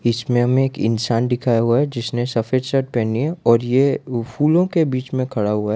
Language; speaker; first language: Hindi; non-native, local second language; Gujarati